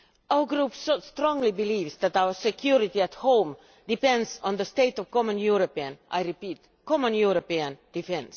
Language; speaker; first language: English; non-native, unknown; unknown